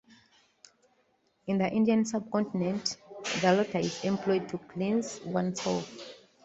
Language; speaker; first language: English; non-native, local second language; Ganda